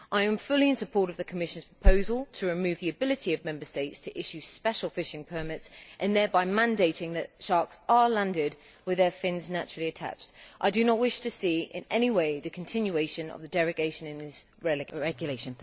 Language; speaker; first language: English; native; English